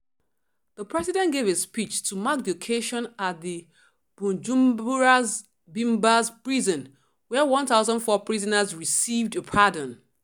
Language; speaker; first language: English; non-native, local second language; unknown